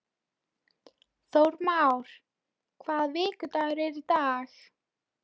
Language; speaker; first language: Icelandic; non-native, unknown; Polish